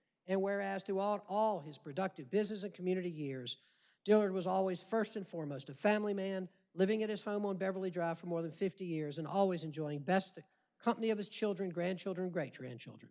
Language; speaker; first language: English; native; English